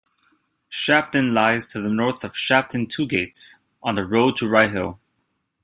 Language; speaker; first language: English; native; English